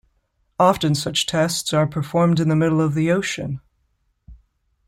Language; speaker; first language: English; native; English